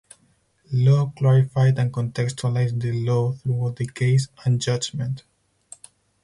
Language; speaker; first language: English; non-native, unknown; Spanish